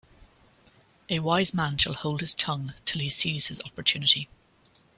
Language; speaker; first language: English; native; English